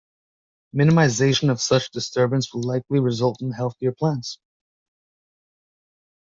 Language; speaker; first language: English; native; English